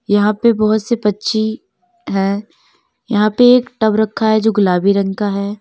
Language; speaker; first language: Hindi; native; Hindi